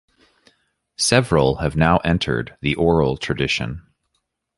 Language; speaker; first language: English; native; English